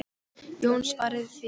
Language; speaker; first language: Icelandic; non-native, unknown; Polish